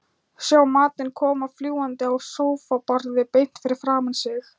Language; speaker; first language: Icelandic; non-native, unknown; Thai